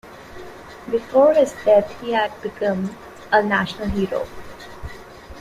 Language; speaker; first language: English; non-native, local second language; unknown